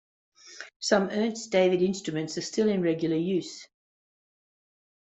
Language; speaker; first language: English; native; English